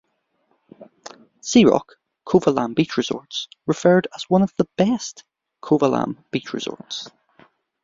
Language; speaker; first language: English; native; English